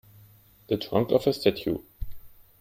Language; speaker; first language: English; non-native, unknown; German